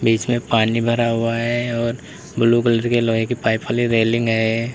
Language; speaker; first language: Hindi; native; Hindi